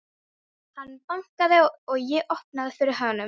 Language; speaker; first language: Icelandic; non-native, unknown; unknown